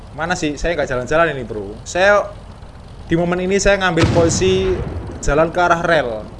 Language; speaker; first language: Indonesian; non-native, local second language; Javanese